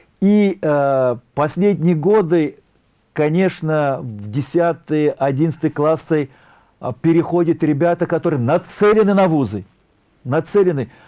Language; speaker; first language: Russian; non-native, local second language; Tatar